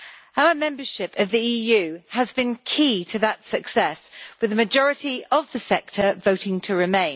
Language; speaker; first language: English; native; English